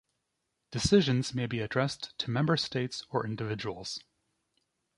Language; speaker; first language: English; native; English